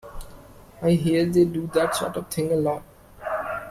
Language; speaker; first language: English; non-native, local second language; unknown